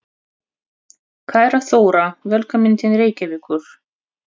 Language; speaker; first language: Icelandic; non-native, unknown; Russian